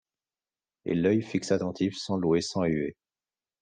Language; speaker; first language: French; native; French